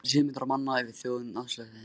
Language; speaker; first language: Icelandic; non-native, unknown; Kurdish